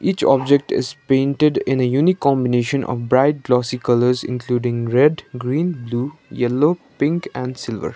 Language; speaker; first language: English; non-native, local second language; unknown